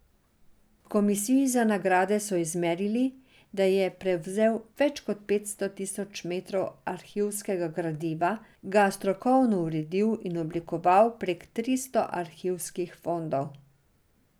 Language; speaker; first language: Slovenian; non-native, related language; Serbian